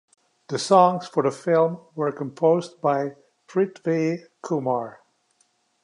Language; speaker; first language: English; native; English